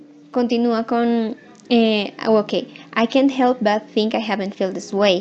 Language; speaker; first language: English; non-native, fluent; Spanish